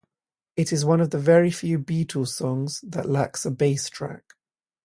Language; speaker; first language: English; native; English